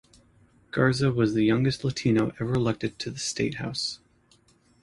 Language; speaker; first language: English; native; English